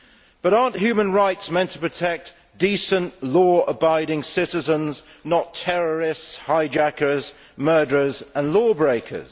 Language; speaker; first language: English; native; English